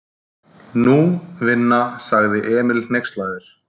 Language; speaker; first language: Icelandic; native; Icelandic